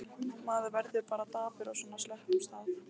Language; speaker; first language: Icelandic; non-native, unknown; Lithuanian